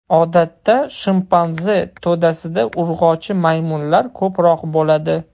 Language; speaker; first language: Uzbek; non-native, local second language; Russian